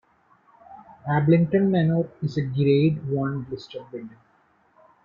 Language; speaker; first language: English; non-native, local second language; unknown